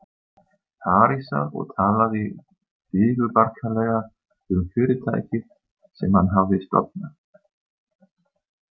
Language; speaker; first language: Icelandic; non-native, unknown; German